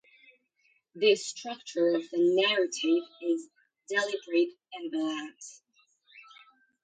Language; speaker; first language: English; native; English